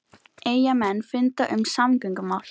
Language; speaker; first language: Icelandic; native; Icelandic